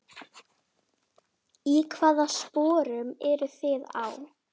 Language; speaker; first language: Icelandic; native; Icelandic